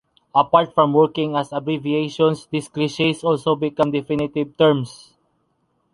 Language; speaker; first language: English; non-native, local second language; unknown